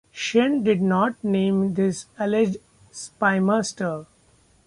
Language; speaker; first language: English; non-native, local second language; Marathi